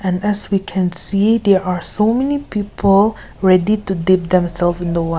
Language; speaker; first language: English; non-native, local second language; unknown